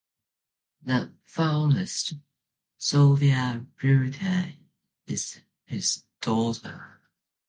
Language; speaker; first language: English; non-native, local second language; Cantonese